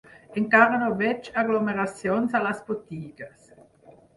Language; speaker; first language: Catalan; non-native, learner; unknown